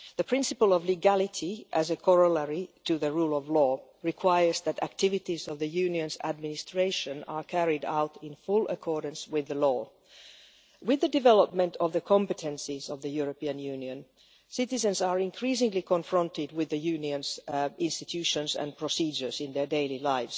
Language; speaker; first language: English; non-native, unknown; Finnish